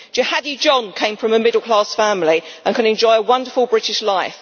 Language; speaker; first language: English; native; English